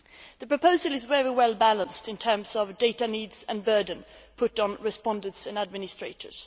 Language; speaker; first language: English; non-native, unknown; Swedish